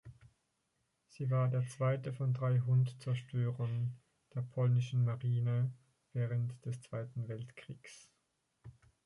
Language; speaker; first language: German; native; German